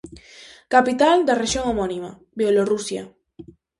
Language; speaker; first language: Galician; native; Galician